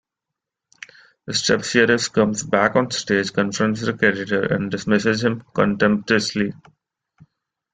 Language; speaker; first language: English; non-native, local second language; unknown